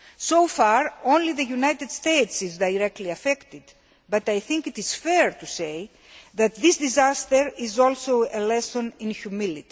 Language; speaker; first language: English; non-native, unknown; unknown